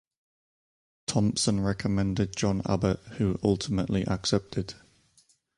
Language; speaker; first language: English; native; English